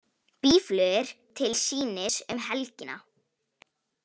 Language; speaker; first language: Icelandic; non-native, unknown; Polish